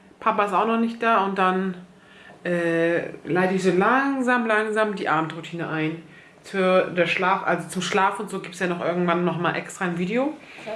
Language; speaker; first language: German; early bilingual, other home language; Turkish